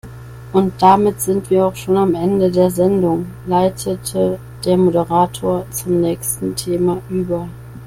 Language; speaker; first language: German; native; German